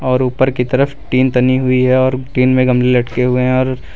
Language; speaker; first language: Hindi; native; Hindi